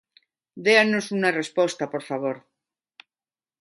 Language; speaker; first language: Galician; non-native, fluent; Spanish